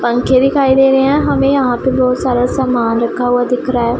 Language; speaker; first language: Hindi; non-native, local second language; Punjabi